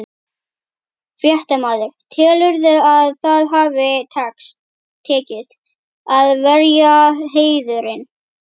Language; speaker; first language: Icelandic; native; Icelandic